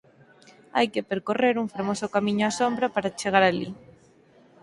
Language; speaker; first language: Galician; native; Galician